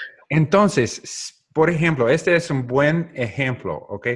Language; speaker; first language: Spanish; non-native, learner; English